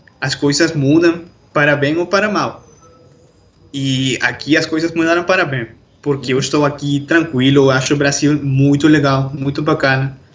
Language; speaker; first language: Portuguese; non-native, fluent; Spanish